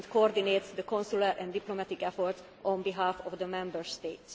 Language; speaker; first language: English; non-native, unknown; Hungarian